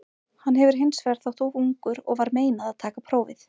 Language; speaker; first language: Icelandic; native; Icelandic